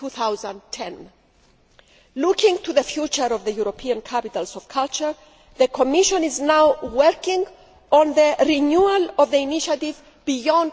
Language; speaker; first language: English; non-native, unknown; Greek